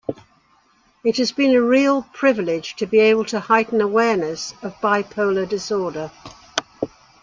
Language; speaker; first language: English; native; English